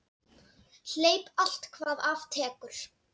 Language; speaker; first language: Icelandic; non-native, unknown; Dutch